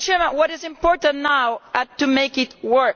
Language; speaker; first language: English; non-native, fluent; Italian